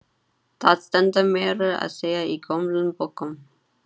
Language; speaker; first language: Icelandic; non-native, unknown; Chinese